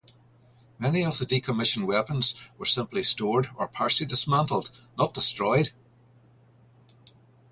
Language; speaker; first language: English; native; English